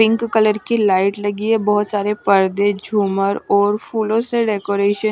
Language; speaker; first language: Hindi; non-native, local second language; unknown